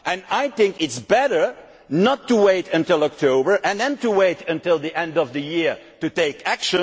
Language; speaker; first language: English; non-native, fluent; Dutch